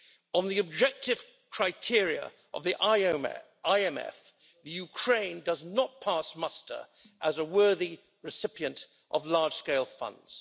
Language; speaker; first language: English; native; English